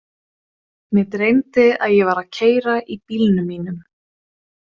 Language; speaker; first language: Icelandic; non-native, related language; Swedish